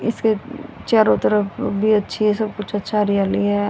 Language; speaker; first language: Hindi; native; Hindi